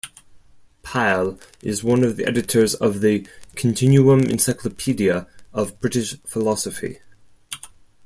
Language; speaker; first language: English; non-native, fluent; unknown